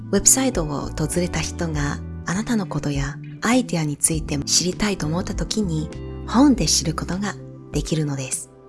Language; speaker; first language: Japanese; non-native, fluent; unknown